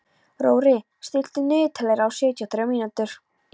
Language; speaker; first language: Icelandic; non-native, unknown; Polish